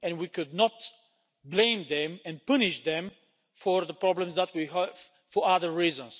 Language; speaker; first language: English; non-native, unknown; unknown